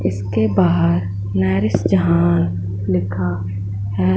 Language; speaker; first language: Hindi; non-native, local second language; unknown